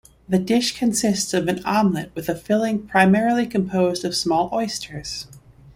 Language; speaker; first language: English; native; English